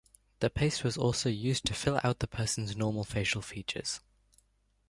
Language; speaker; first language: English; native; English